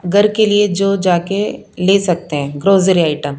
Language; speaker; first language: Hindi; non-native, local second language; Punjabi